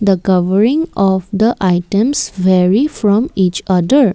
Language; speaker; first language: English; non-native, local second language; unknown